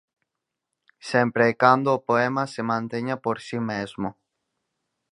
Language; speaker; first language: Galician; native; Galician